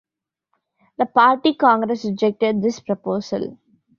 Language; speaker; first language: English; non-native, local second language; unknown